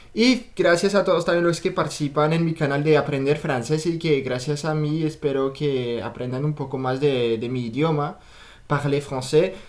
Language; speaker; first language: Spanish; non-native, fluent; French